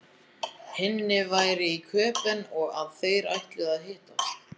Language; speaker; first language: Icelandic; native; Icelandic